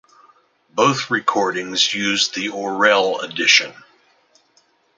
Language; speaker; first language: English; native; English